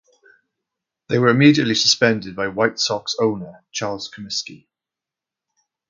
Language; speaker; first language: English; native; English